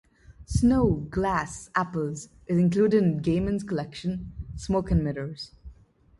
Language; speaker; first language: English; non-native, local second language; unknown